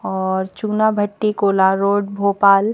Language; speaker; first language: Hindi; native; Hindi